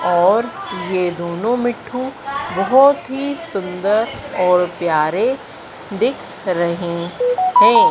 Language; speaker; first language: Hindi; native; Hindi